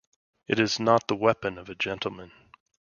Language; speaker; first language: English; native; English